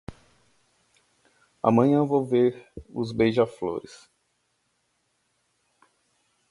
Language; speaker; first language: Portuguese; native; Portuguese